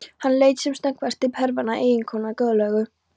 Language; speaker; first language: Icelandic; non-native, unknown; Polish